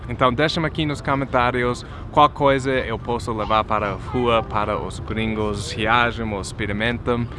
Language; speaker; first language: Portuguese; non-native, fluent; English